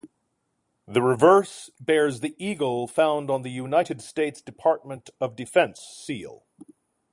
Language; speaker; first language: English; native; English